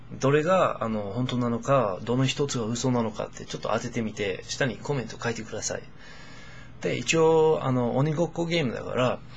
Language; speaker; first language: Japanese; non-native, fluent; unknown